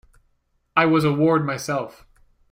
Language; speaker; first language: English; native; English